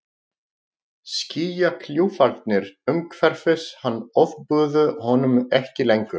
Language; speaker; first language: Icelandic; non-native, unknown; Greek